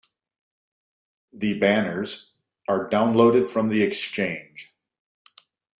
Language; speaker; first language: English; native; English